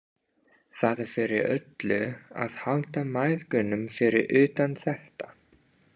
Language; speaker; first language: Icelandic; non-native, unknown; English